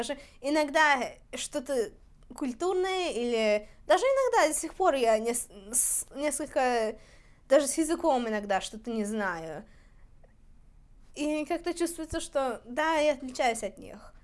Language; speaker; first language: Russian; early bilingual, heritage; Russian